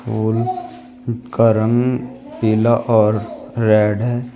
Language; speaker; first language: Hindi; native; Hindi